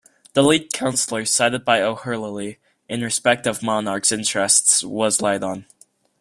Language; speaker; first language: English; native; English